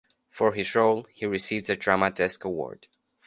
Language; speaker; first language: English; non-native, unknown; Spanish